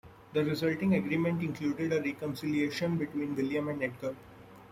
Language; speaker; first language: English; non-native, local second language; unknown